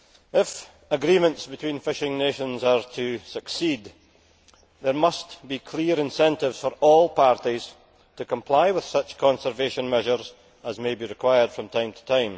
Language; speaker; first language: English; native; English